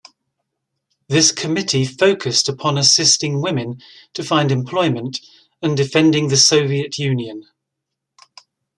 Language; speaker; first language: English; native; English